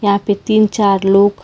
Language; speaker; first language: Hindi; non-native, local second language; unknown